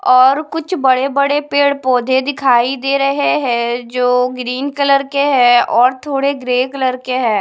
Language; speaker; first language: Hindi; non-native, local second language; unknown